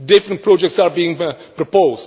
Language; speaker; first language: English; non-native, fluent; Czech